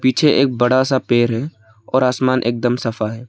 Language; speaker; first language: Hindi; non-native, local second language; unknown